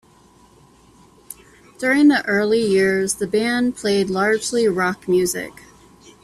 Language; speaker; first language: English; native; English